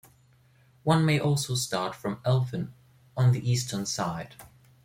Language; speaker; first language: English; non-native, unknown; German